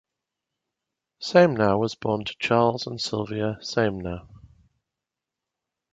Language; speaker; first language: English; native; English